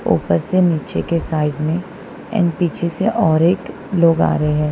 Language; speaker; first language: Hindi; non-native, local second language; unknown